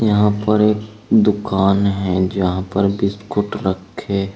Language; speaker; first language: Hindi; native; Hindi